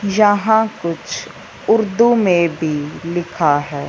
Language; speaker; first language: Hindi; non-native, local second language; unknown